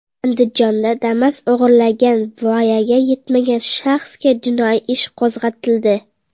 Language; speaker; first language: Uzbek; non-native, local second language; Kara-Kalpak